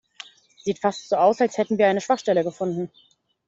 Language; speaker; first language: German; native; German